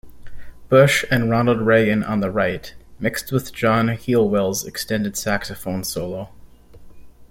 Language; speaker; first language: English; native; English